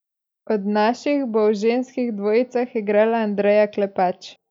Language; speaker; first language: Slovenian; native; Slovenian